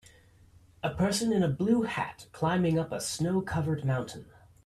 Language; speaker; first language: English; native; English